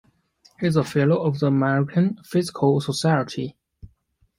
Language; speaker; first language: English; non-native, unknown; Chinese